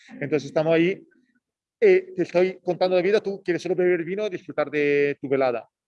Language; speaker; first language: Spanish; non-native, fluent; Italian